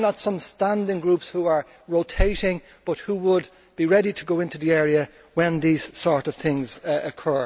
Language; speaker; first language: English; native; English